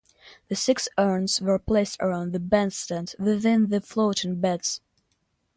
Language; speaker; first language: English; non-native, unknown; Russian